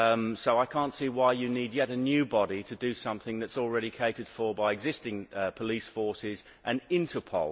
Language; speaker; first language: English; native; English